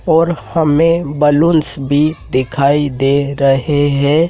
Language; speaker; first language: Hindi; native; Hindi